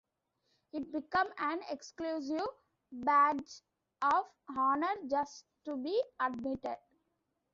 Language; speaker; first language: English; non-native, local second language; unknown